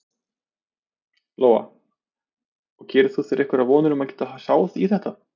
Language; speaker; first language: Icelandic; native; Icelandic